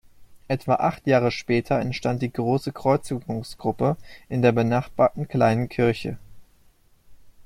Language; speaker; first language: German; native; German